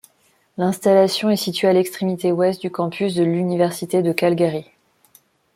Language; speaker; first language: French; non-native, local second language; Malagasy